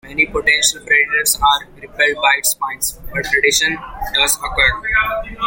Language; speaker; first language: English; non-native, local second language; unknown